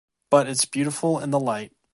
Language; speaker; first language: English; native; English